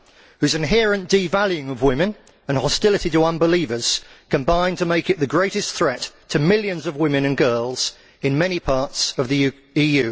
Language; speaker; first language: English; native; English